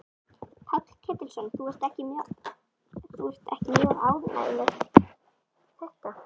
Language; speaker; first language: Icelandic; native; Icelandic